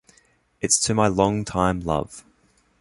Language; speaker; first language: English; native; English